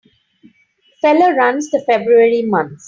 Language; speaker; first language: English; non-native, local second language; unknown